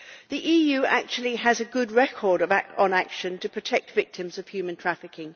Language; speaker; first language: English; native; English